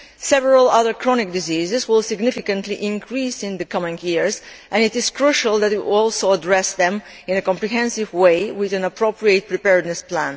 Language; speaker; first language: English; non-native, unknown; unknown